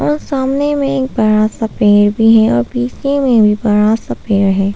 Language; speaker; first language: Hindi; non-native, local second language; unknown